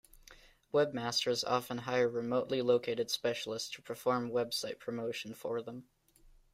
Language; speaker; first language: English; native; English